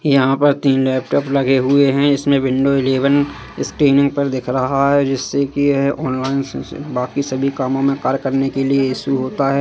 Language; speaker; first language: Hindi; native; Hindi